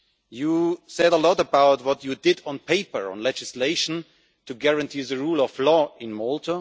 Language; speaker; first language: English; non-native, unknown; German